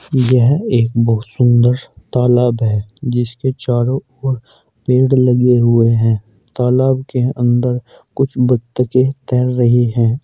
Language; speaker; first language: Hindi; native; Hindi